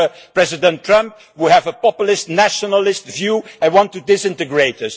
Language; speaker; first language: English; non-native, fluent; Dutch